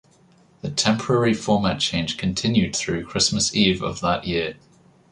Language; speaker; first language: English; native; English